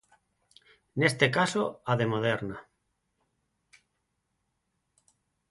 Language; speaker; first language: Galician; non-native, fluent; Spanish